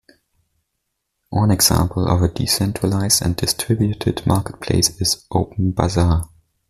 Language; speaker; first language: English; non-native, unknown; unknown